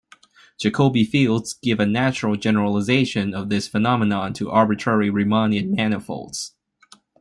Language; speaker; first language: English; non-native, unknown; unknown